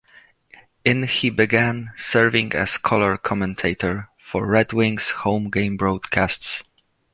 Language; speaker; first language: English; non-native, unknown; Polish